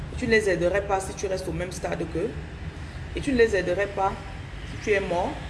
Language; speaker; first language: French; non-native, local second language; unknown